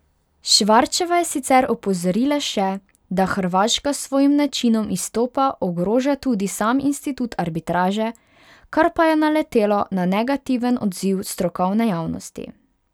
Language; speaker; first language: Slovenian; non-native, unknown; Hungarian